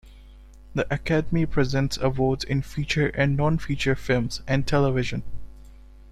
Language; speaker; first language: English; non-native, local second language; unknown